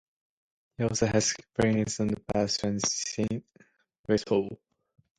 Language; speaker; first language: English; non-native, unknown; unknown